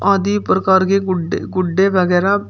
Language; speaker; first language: Hindi; native; Hindi